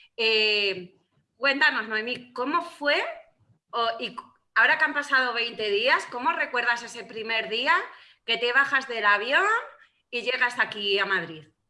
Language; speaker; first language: Spanish; native; Spanish